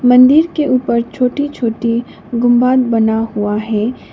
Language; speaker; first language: Hindi; non-native, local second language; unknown